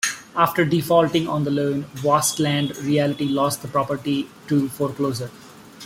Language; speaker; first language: English; non-native, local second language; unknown